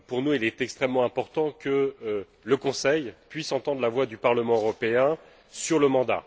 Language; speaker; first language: French; native; French